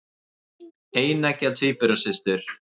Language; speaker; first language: Icelandic; native; Icelandic